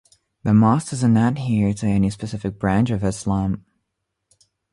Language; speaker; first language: English; non-native, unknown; Russian